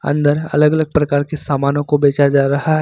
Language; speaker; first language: Hindi; native; Hindi